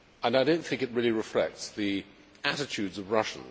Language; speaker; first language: English; native; English